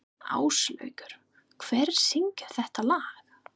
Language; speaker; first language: Icelandic; non-native, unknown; English